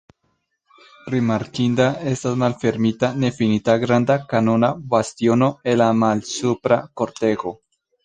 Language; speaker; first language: Esperanto; non-native, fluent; Spanish